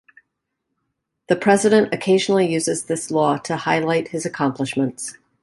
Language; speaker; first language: English; native; English